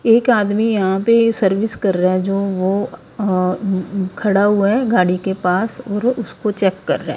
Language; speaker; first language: Hindi; non-native, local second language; Punjabi